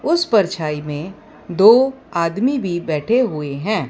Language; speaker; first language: Hindi; non-native, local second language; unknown